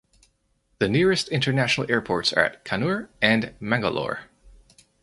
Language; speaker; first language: English; native; English